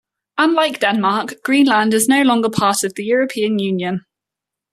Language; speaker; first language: English; native; English